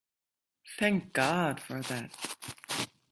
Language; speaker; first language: English; native; English